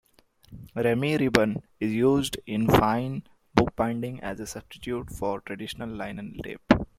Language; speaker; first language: English; non-native, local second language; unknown